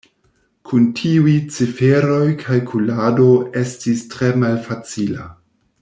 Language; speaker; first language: Esperanto; non-native, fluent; German